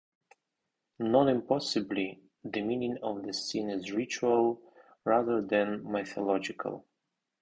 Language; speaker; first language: English; non-native, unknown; Russian